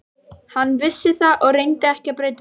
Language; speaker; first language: Icelandic; native; Icelandic